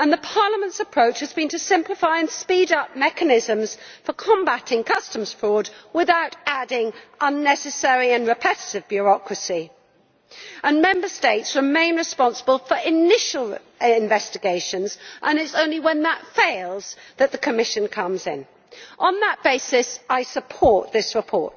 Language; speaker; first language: English; native; English